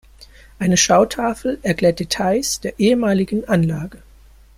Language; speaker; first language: German; native; German